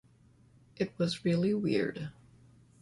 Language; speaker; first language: English; native; English